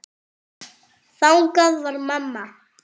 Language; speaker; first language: Icelandic; non-native, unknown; French